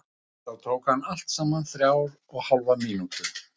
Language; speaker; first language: Icelandic; non-native, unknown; Russian